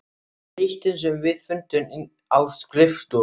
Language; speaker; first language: Icelandic; non-native, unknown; German